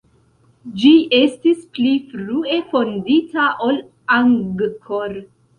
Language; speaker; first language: Esperanto; non-native, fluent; Central Kurdish